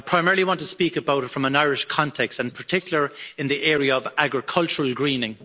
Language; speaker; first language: English; native; English